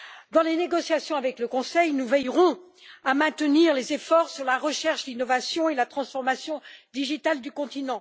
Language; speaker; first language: French; native; French